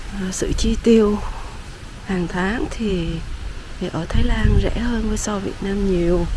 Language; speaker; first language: Vietnamese; early bilingual, heritage; Vietnamese